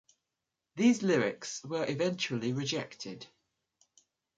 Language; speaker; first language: English; native; English